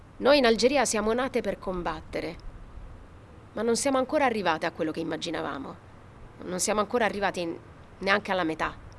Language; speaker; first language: Italian; non-native, fluent; Arabic